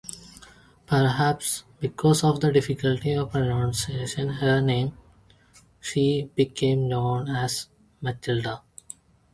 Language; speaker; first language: English; non-native, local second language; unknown